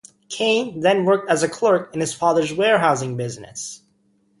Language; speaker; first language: English; native; English